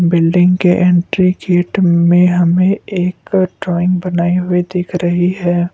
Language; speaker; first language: Hindi; non-native, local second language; Assamese